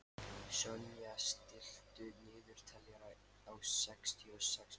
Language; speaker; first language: Icelandic; non-native, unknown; Lithuanian